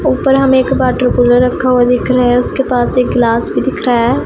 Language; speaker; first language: Hindi; non-native, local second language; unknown